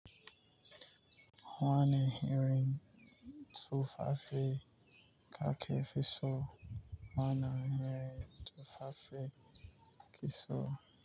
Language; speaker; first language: Hausa; non-native, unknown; Yoruba